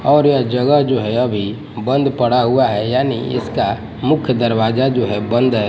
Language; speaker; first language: Hindi; non-native, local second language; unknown